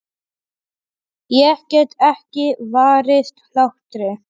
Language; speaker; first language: Icelandic; non-native, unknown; Polish